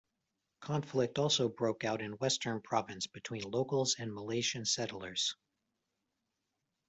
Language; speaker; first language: English; native; English